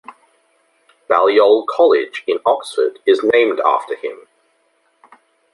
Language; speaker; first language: English; native; English